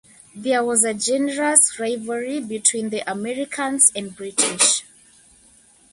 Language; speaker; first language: English; non-native, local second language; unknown